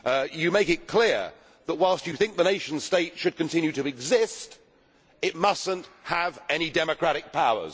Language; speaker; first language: English; native; English